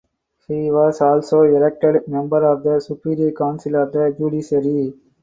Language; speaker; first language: English; non-native, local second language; Tamil